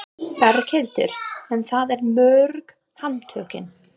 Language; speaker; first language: Icelandic; non-native, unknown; English